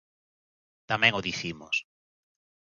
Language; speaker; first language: Galician; native; Galician